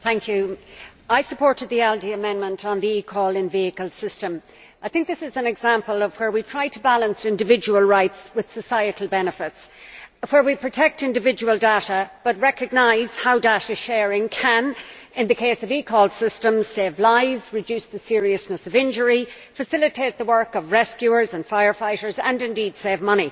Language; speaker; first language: English; native; English